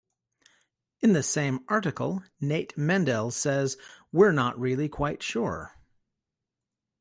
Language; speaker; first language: English; native; English